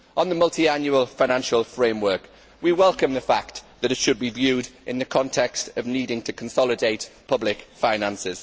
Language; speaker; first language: English; native; English